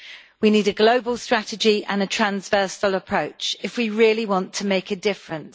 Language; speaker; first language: English; native; English